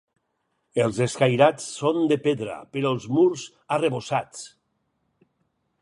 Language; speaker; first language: Catalan; native; Catalan